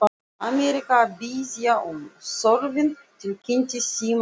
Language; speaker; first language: Icelandic; non-native, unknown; Russian